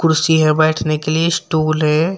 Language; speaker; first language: Hindi; native; Hindi